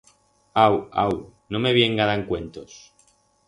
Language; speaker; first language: Aragonese; non-native, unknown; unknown